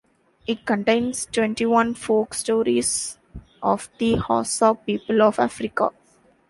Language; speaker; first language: English; non-native, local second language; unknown